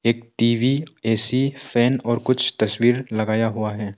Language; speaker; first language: Hindi; non-native, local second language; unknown